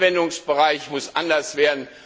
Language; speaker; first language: German; non-native, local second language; Luxembourgish